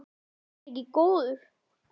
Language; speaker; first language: Icelandic; native; Icelandic